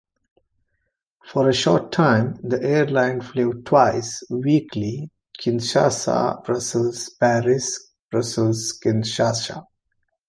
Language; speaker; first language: English; non-native, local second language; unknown